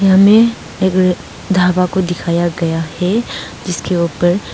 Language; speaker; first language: Hindi; non-native, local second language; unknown